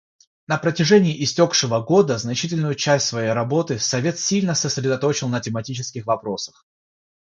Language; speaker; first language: Russian; non-native, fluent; Georgian